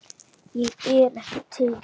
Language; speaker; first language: Icelandic; native; Icelandic